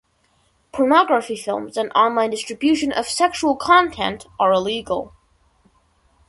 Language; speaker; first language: English; non-native, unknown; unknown